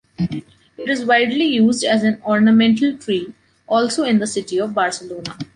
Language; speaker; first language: English; non-native, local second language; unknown